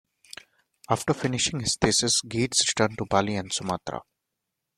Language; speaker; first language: English; non-native, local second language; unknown